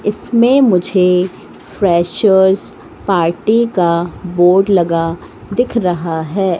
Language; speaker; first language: Hindi; native; Hindi